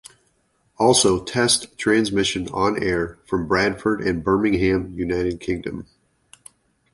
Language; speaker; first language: English; native; English